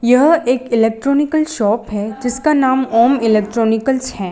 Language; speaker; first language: Hindi; non-native, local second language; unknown